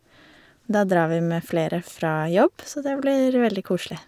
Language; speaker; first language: Norwegian; native; Norwegian